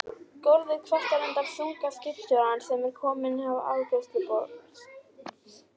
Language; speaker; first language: Icelandic; native; Icelandic